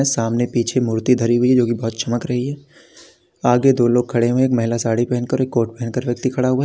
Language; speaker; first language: Hindi; native; Hindi